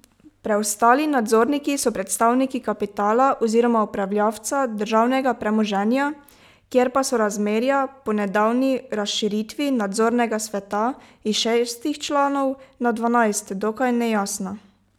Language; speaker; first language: Slovenian; native; Slovenian